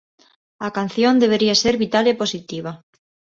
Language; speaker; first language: Galician; non-native, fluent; Spanish